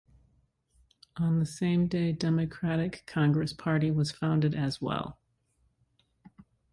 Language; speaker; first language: English; native; English